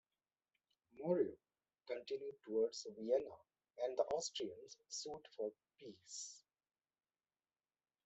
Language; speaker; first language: English; non-native, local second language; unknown